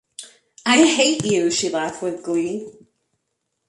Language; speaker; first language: English; native; English